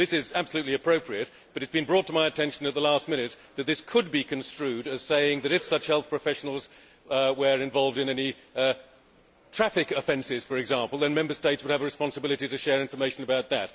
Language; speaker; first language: English; native; English